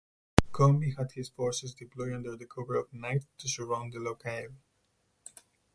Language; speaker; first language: English; non-native, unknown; Spanish